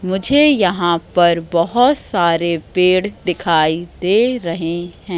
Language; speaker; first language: Hindi; native; Hindi